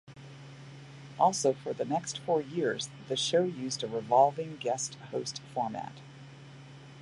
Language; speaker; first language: English; native; English